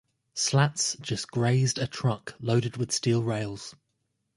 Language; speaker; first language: English; native; English